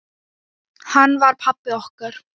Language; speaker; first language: Icelandic; non-native, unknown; Thai